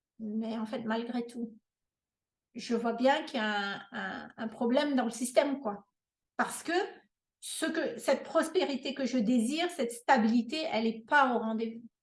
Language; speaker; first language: French; non-native, local second language; Malagasy